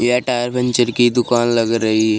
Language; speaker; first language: Hindi; native; Hindi